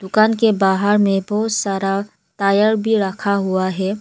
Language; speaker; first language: Hindi; early bilingual, other home language; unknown